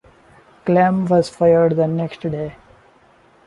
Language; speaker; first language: English; non-native, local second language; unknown